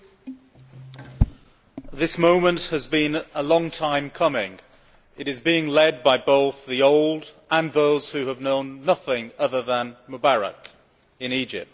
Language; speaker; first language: English; native; English